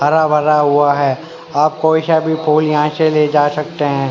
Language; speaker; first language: Hindi; native; Hindi